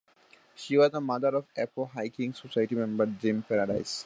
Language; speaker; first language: English; non-native, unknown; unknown